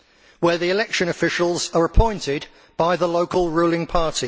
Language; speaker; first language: English; native; English